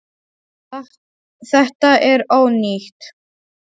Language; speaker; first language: Icelandic; non-native, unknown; Polish